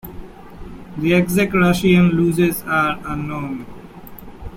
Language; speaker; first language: English; native; English